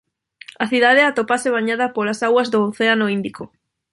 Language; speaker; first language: Galician; non-native, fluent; Spanish